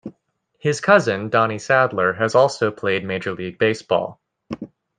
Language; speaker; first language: English; native; English